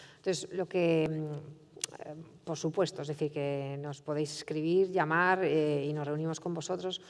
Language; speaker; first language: Spanish; native; Spanish